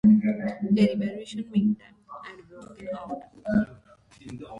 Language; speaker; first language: English; non-native, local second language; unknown